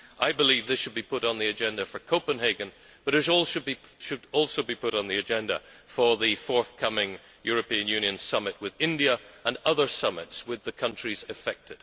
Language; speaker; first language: English; native; English